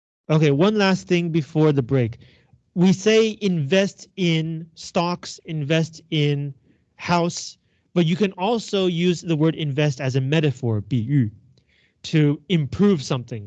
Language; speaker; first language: English; non-native, fluent; Chinese